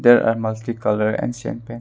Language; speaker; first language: English; non-native, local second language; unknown